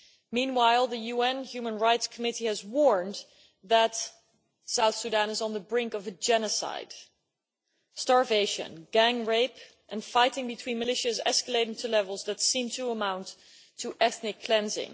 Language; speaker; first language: English; non-native, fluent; Dutch